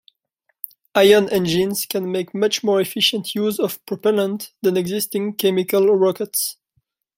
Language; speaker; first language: English; non-native, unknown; French